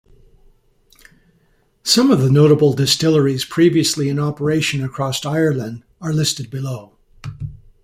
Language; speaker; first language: English; native; English